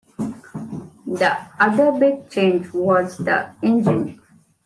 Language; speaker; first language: English; non-native, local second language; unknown